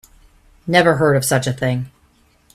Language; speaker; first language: English; native; English